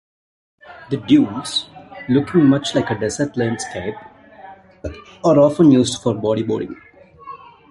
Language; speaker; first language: English; non-native, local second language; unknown